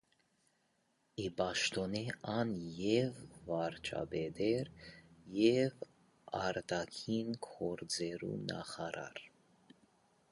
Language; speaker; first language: Armenian; early bilingual, heritage; Armenian